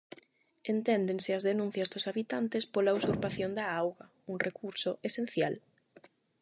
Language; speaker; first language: Galician; non-native, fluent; Spanish